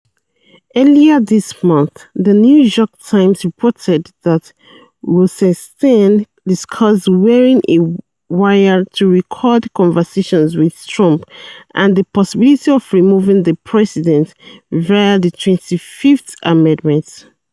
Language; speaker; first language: English; non-native, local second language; Yoruba